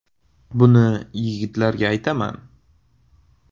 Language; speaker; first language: Uzbek; native; Uzbek